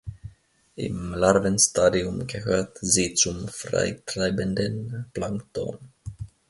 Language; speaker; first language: German; non-native, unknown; Finnish